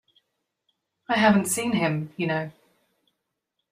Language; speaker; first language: English; native; English